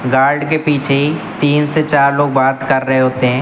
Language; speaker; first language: Hindi; native; Hindi